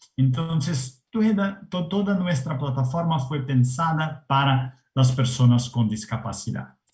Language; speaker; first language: Spanish; non-native, related language; Portuguese